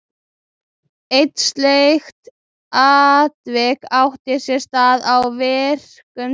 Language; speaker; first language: Icelandic; native; Icelandic